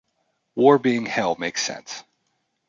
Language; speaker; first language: English; native; English